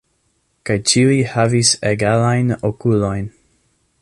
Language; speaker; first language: Esperanto; non-native, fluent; English